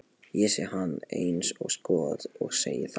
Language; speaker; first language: Icelandic; non-native, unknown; Polish